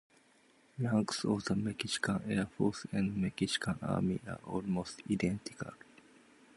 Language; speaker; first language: English; non-native, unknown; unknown